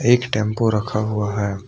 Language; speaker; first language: Hindi; non-native, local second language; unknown